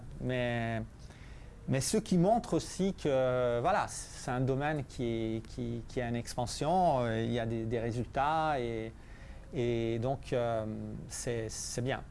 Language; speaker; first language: French; non-native, fluent; Italian